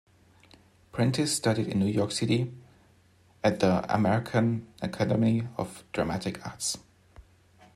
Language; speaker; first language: English; non-native, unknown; German